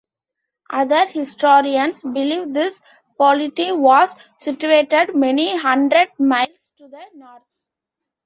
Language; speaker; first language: English; non-native, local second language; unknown